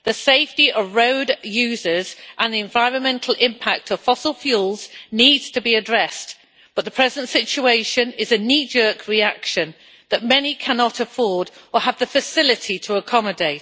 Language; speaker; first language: English; native; English